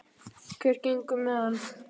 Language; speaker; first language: Icelandic; native; Icelandic